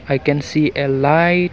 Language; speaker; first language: English; non-native, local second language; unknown